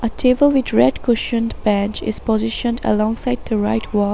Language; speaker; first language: English; non-native, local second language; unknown